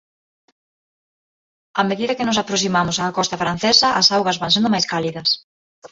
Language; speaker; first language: Galician; non-native, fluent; Spanish